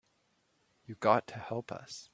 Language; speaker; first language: English; native; English